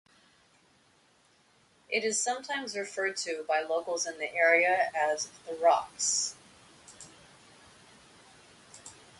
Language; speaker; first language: English; native; English